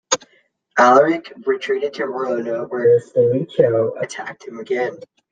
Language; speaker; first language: English; native; English